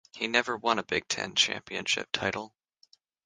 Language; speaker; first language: English; native; English